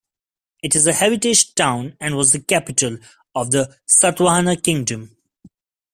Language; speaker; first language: English; non-native, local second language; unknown